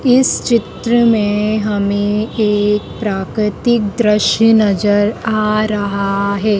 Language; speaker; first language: Hindi; native; Hindi